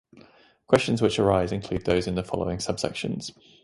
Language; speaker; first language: English; native; English